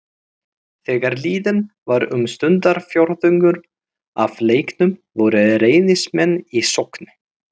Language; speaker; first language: Icelandic; native; Icelandic